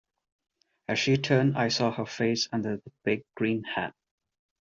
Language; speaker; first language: English; non-native, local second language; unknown